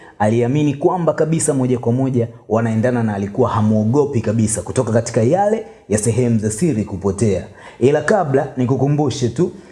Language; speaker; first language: Swahili; native; Swahili